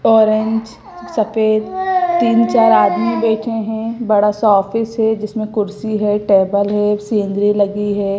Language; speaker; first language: Hindi; non-native, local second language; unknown